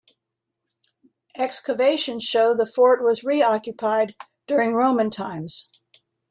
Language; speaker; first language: English; native; English